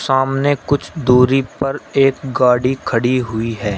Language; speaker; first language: Hindi; native; Hindi